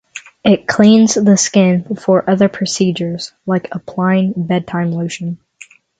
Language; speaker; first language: English; native; English